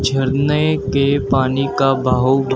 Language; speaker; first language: Hindi; native; Hindi